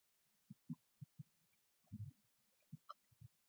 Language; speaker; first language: English; non-native, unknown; Mongolian